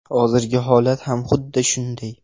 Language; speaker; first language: Uzbek; non-native, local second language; Russian